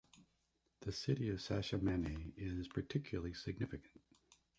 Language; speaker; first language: English; native; English